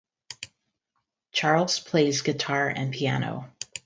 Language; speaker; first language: English; native; English